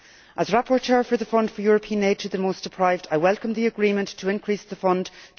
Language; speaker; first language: English; native; English